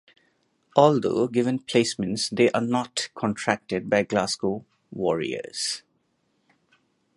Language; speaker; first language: English; non-native, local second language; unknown